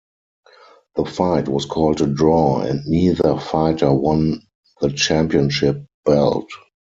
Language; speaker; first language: English; non-native, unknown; German